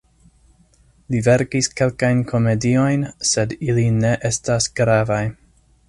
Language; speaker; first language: Esperanto; non-native, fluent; English